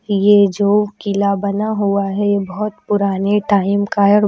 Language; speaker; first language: Hindi; native; Hindi